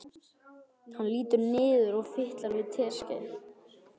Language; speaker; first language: Icelandic; native; Icelandic